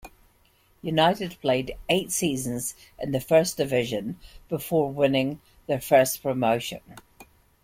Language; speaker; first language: English; native; English